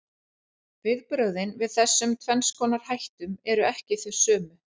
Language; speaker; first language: Icelandic; native; Icelandic